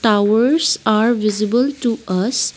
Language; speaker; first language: English; non-native, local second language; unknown